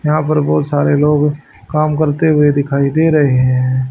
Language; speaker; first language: Hindi; native; Hindi